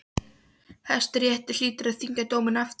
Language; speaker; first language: Icelandic; non-native, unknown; Polish